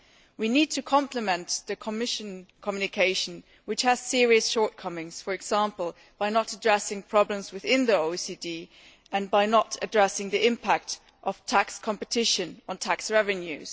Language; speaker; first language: English; non-native, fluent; German